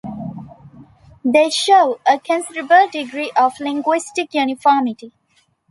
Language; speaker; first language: English; non-native, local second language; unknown